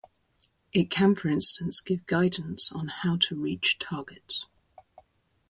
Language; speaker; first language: English; native; English